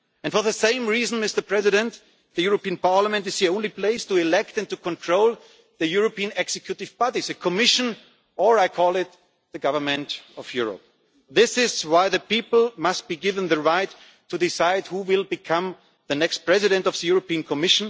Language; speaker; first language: English; non-native, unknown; German